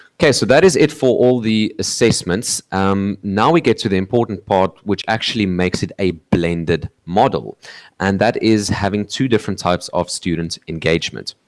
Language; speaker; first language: English; non-native, local second language; Afrikaans